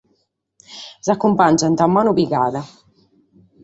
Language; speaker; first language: Sardinian; native; Sardinian